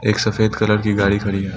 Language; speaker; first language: Hindi; non-native, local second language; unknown